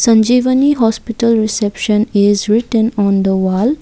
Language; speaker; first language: English; non-native, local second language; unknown